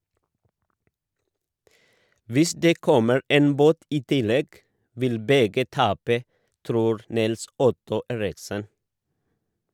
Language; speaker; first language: Norwegian; non-native, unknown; Oromo